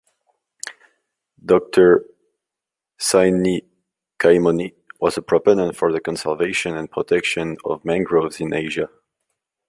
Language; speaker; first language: English; non-native, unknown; French